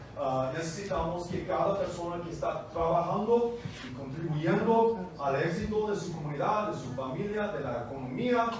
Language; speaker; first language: Spanish; non-native, fluent; English